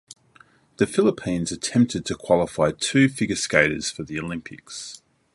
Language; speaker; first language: English; native; English